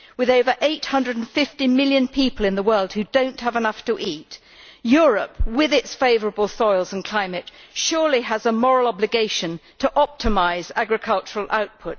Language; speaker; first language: English; native; English